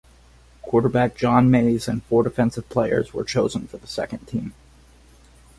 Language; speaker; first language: English; native; English